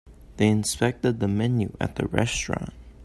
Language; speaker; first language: English; native; English